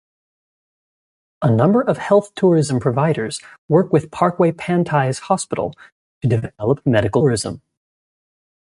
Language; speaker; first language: English; native; English